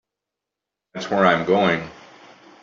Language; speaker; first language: English; native; English